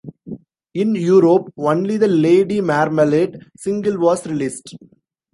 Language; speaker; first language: English; non-native, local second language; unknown